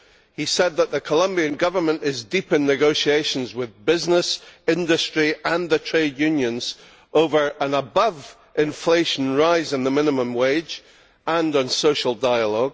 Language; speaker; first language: English; native; English